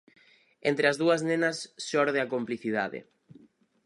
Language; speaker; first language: Galician; native; Galician